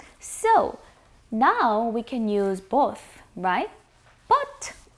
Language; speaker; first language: English; non-native, fluent; Korean